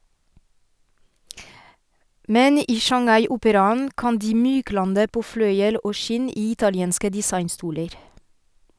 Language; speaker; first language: Norwegian; non-native, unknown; French